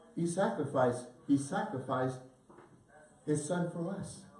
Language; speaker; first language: English; early bilingual, other home language; Spanish